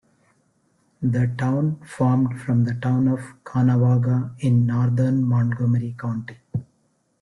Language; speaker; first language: English; non-native, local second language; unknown